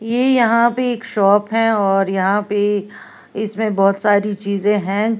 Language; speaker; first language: Hindi; native; Hindi